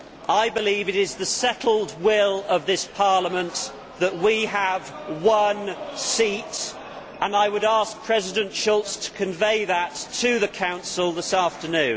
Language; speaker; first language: English; native; English